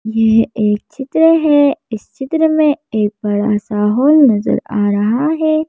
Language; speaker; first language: Hindi; native; Hindi